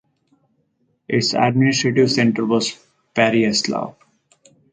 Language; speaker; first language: English; non-native, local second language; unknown